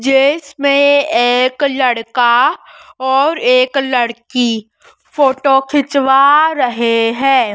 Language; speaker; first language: Hindi; native; Hindi